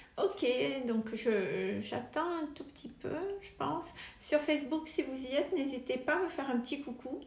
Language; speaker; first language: French; non-native, local second language; Malagasy